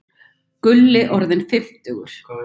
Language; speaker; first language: Icelandic; native; Icelandic